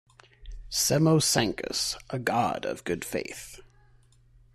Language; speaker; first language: English; native; English